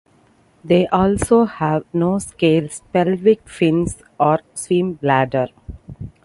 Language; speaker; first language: English; non-native, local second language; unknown